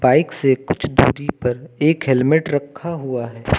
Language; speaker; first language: Hindi; native; Hindi